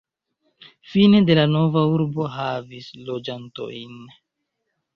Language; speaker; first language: Esperanto; non-native, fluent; Chinese